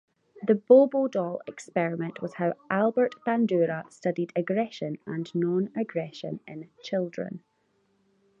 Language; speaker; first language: English; native; English